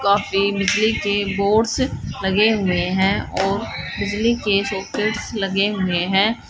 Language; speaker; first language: Hindi; native; Hindi